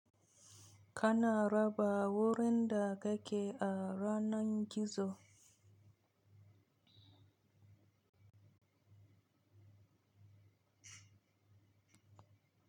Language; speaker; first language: Hausa; native; Hausa